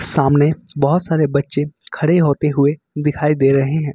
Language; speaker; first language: Hindi; native; Hindi